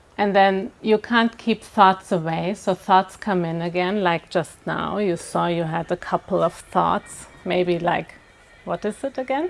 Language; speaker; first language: English; non-native, fluent; German